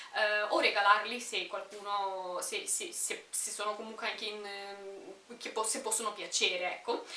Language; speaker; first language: Italian; early bilingual, other home language; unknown